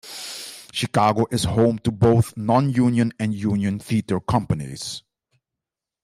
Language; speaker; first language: English; non-native, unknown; Dutch